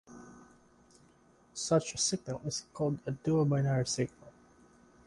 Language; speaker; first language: English; non-native, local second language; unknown